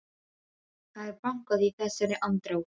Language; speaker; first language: Icelandic; non-native, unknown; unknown